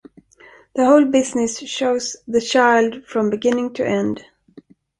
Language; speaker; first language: English; non-native, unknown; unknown